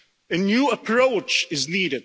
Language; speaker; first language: English; non-native, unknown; German